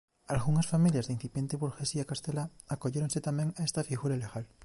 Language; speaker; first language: Galician; native; Galician